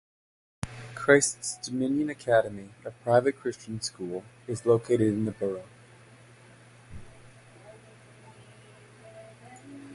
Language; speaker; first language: English; native; English